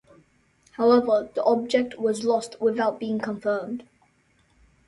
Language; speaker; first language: English; native; English